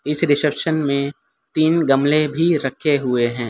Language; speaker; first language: Hindi; non-native, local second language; Gujarati